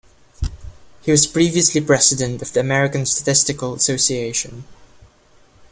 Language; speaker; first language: English; non-native, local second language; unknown